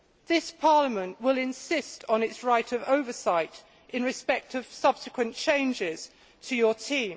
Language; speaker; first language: English; native; English